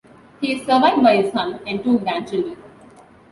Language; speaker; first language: English; non-native, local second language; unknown